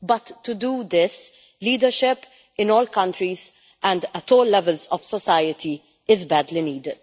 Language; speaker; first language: English; non-native, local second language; Maltese